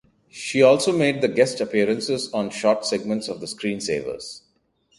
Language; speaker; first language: English; non-native, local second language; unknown